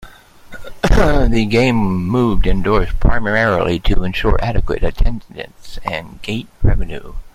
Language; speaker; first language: English; native; English